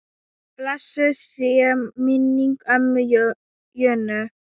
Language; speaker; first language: Icelandic; non-native, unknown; Thai